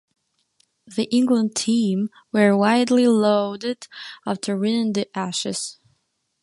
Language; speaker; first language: English; non-native, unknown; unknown